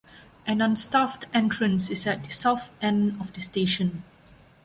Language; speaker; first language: English; non-native, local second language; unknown